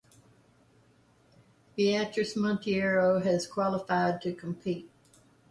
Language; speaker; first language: English; native; English